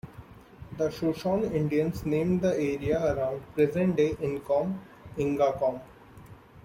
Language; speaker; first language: English; non-native, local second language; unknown